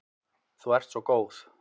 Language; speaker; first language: Icelandic; native; Icelandic